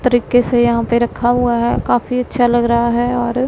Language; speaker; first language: Hindi; non-native, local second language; Punjabi